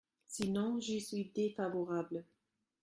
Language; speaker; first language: French; non-native, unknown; German